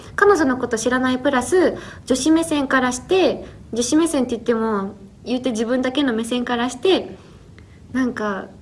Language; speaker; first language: Japanese; early bilingual, heritage; Japanese